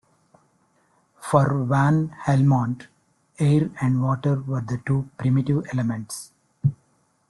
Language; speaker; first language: English; non-native, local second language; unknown